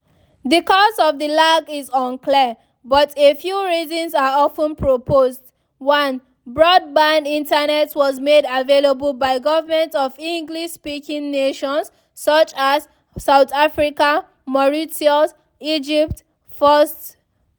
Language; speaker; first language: English; non-native, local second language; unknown